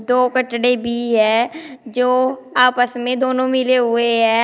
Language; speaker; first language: Hindi; native; Hindi